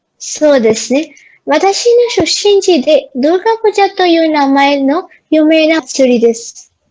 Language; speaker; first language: Japanese; non-native, learner; Bangla